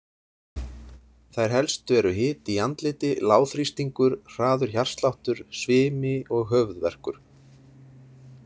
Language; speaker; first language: Icelandic; native; Icelandic